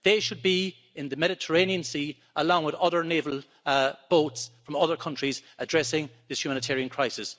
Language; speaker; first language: English; native; English